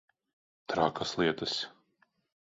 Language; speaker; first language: Latvian; non-native, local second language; Russian